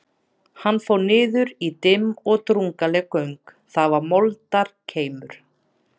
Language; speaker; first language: Icelandic; native; Icelandic